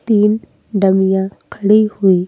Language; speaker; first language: Hindi; native; Hindi